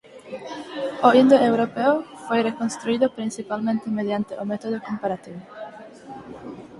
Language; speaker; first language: Galician; non-native, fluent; Spanish